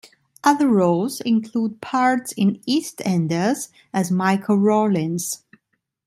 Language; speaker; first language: English; non-native, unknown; Italian